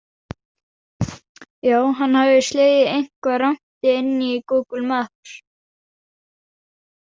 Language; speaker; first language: Icelandic; non-native, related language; Danish